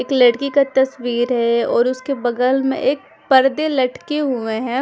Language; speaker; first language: Hindi; non-native, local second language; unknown